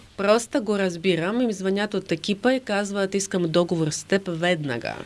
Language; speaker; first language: Bulgarian; non-native, fluent; Russian